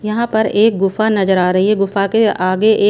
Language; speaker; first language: Hindi; non-native, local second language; Punjabi